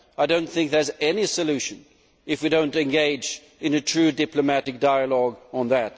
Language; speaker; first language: English; non-native, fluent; Swedish